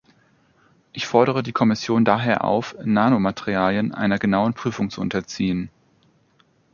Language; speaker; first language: German; native; German